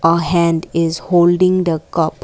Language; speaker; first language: English; non-native, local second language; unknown